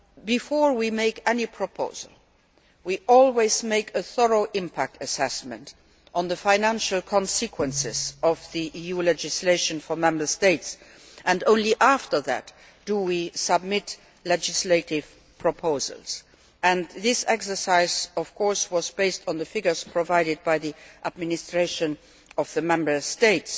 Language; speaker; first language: English; non-native, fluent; Luxembourgish